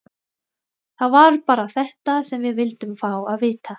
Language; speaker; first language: Icelandic; non-native, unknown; Thai